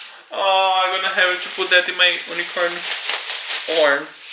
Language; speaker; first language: English; non-native, fluent; Portuguese